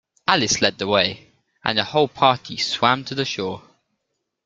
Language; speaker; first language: English; native; English